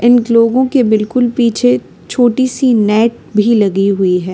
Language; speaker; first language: Hindi; native; Hindi